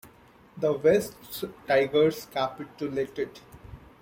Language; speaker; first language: English; non-native, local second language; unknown